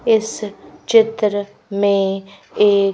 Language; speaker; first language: Hindi; native; Hindi